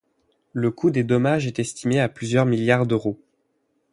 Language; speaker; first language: French; native; French